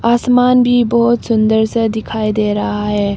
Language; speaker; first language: Hindi; early bilingual, other home language; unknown